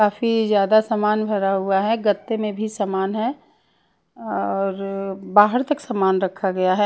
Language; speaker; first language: Hindi; non-native, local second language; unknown